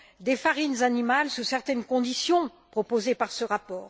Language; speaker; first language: French; native; French